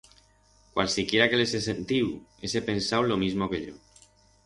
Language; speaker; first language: Aragonese; non-native, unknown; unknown